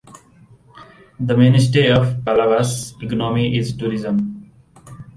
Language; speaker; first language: English; non-native, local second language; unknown